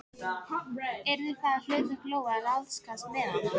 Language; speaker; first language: Icelandic; non-native, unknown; Filipino